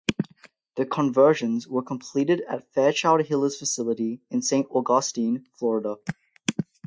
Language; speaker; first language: English; native; English